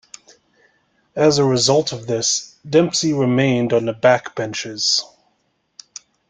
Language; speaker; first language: English; native; English